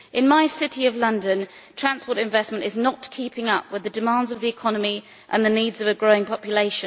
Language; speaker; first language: English; native; English